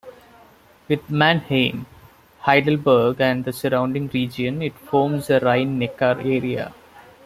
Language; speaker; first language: English; non-native, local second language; Malayalam